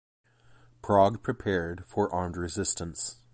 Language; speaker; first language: English; native; English